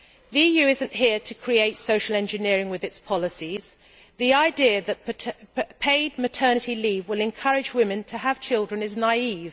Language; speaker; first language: English; native; English